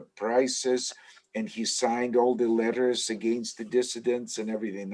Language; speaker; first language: English; non-native, fluent; Russian